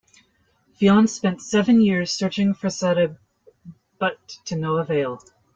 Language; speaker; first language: English; native; English